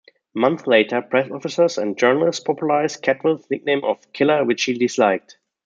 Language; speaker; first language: English; non-native, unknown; German